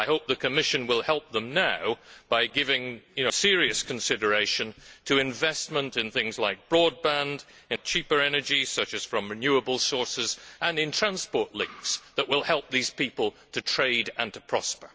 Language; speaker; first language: English; native; English